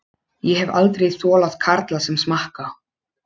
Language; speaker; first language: Icelandic; non-native, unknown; Polish